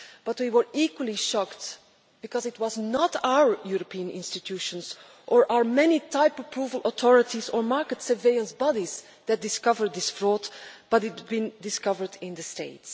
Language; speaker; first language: English; non-native, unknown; Dutch